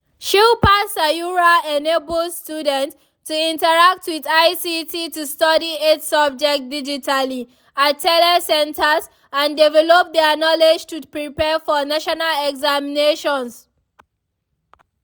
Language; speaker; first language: English; non-native, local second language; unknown